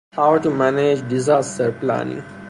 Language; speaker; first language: English; non-native, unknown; Persian